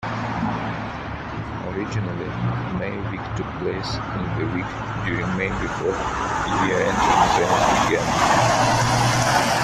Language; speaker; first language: English; non-native, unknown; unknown